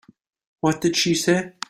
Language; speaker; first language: English; native; English